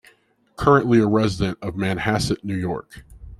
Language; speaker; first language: English; native; English